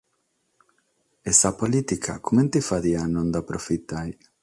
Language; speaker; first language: Sardinian; non-native, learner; Catalan